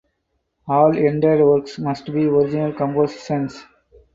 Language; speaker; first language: English; non-native, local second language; Tamil